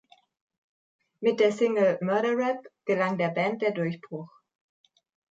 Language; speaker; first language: German; native; German